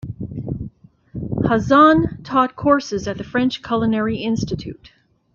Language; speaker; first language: English; native; English